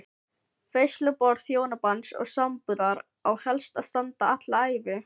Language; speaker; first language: Icelandic; non-native, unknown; Filipino